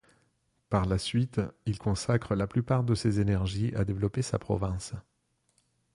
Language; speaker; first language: French; non-native, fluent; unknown